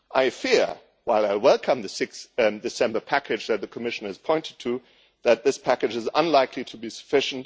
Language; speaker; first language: English; non-native, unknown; German